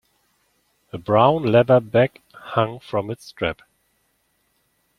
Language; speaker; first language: English; non-native, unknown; German